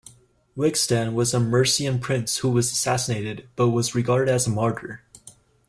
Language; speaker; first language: English; native; English